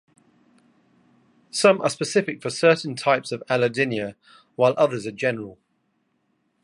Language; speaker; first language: English; native; English